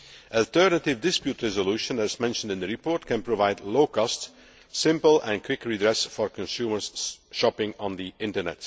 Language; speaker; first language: English; non-native, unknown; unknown